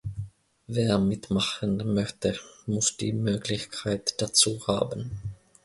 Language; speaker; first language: German; non-native, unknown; Finnish